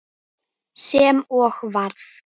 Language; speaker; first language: Icelandic; native; Icelandic